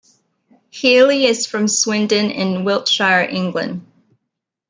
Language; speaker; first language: English; native; English